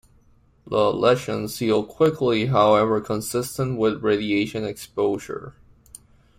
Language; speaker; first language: English; non-native, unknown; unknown